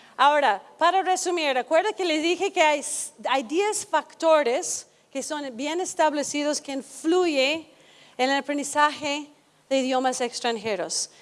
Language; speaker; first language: Spanish; non-native, fluent; English